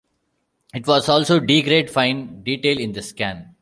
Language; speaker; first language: English; non-native, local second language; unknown